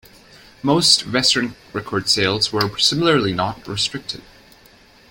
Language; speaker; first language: English; native; English